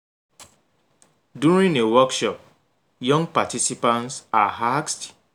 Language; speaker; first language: English; non-native, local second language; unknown